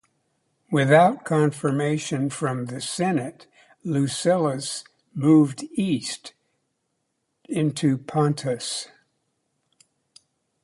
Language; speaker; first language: English; native; English